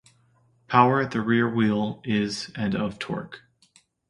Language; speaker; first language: English; native; English